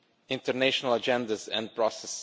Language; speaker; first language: English; non-native, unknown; Romanian